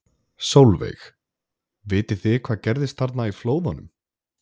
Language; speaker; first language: Icelandic; native; Icelandic